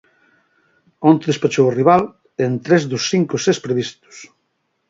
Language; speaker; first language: Galician; native; Galician